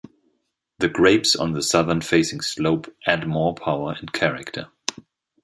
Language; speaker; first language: English; non-native, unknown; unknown